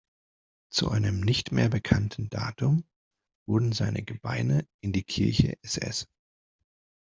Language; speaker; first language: German; non-native, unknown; Spanish